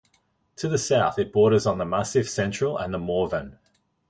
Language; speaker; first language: English; native; English